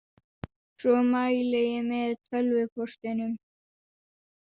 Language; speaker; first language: Icelandic; non-native, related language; Danish